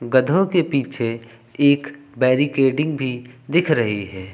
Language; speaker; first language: Hindi; native; Hindi